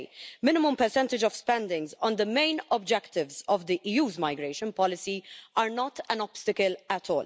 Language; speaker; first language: English; non-native, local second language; Maltese